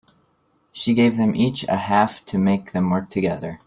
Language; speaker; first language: English; native; English